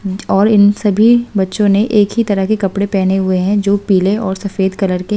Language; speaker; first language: Hindi; native; Hindi